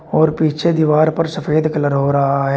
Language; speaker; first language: Hindi; native; Hindi